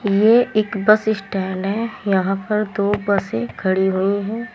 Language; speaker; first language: Hindi; native; Hindi